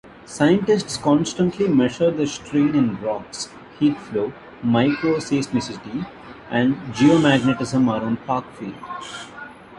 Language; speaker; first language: English; non-native, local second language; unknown